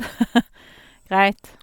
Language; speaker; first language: Norwegian; native; Norwegian